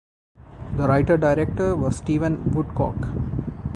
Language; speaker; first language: English; non-native, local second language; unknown